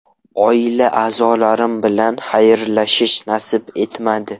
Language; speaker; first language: Uzbek; non-native, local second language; Russian